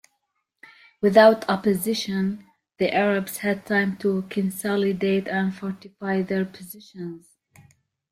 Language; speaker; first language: English; native; English